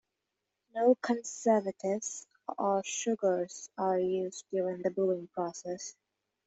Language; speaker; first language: English; native; English